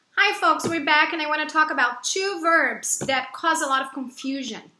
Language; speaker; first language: English; non-native, fluent; Portuguese